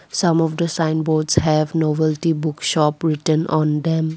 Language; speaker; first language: English; non-native, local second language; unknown